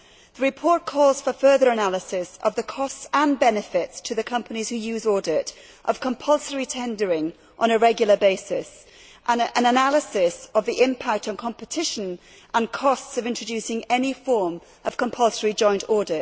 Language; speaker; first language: English; native; English